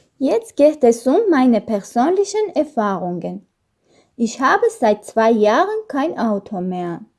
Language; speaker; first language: German; non-native, learner; Armenian